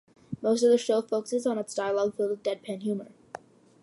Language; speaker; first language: English; early bilingual, other home language; Malayalam